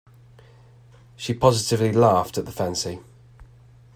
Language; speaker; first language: English; native; English